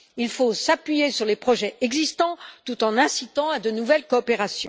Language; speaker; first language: French; native; French